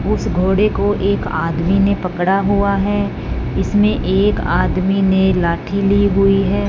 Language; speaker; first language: Hindi; non-native, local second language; Punjabi